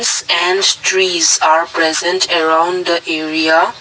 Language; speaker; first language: English; non-native, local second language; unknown